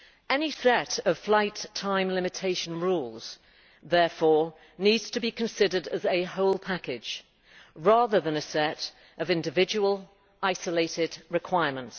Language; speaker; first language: English; native; English